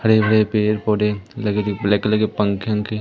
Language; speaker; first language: Hindi; native; Hindi